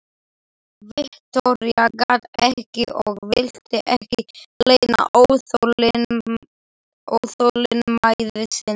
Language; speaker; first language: Icelandic; non-native, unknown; Slovak